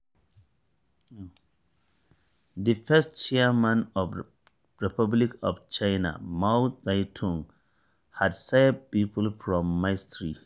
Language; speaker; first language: English; non-native, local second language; Hausa